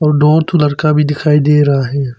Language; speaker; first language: Hindi; early bilingual, other home language; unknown